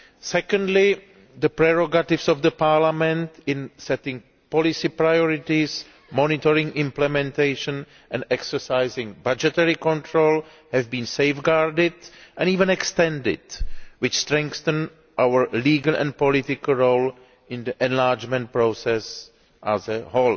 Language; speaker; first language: English; non-native, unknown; Greek